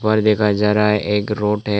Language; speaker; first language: Hindi; non-native, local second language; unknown